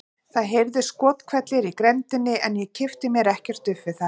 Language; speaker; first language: Icelandic; native; Icelandic